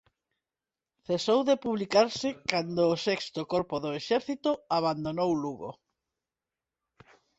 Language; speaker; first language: Galician; non-native, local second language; Spanish